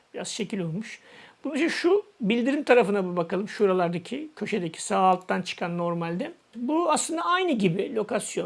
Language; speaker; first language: Turkish; native; Turkish